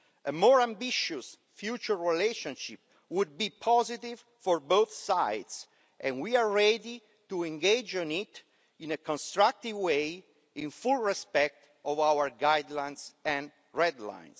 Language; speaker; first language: English; non-native, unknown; Italian